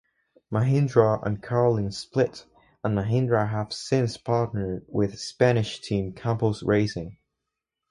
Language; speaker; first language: English; non-native, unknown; Spanish